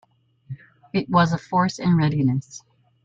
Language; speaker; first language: English; native; English